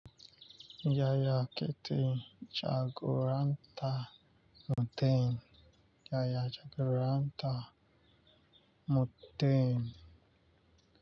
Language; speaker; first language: Hausa; non-native, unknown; Yoruba